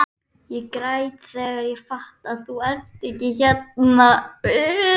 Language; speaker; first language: Icelandic; native; Icelandic